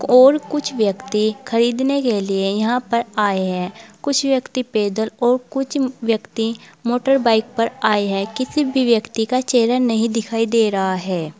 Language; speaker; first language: Hindi; native; Hindi